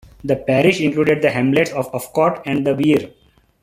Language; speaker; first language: English; non-native, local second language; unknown